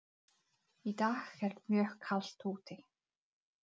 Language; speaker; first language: Icelandic; non-native, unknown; Czech